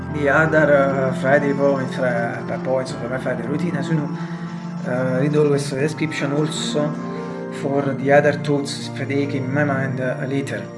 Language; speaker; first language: English; non-native, learner; Italian